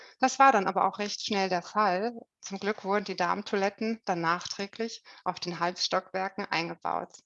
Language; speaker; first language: German; native; German